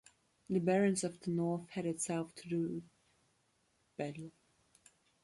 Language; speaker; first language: English; non-native, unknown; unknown